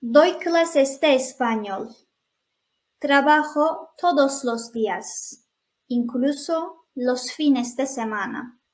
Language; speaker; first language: Spanish; non-native, fluent; Turkish